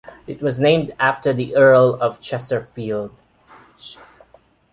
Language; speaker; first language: English; non-native, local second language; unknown